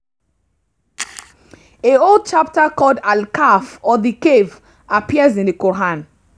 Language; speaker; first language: English; non-native, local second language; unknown